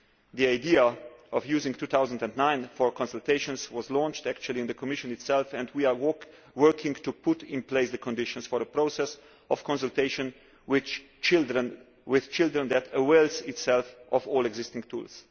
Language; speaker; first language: English; non-native, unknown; Slovenian